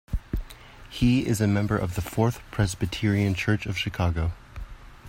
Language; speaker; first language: English; native; English